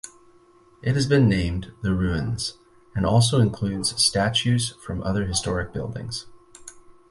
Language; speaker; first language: English; native; English